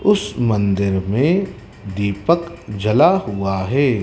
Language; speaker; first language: Hindi; native; Hindi